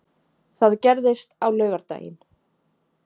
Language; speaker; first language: Icelandic; native; Icelandic